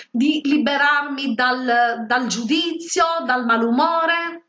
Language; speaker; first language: Italian; native; Italian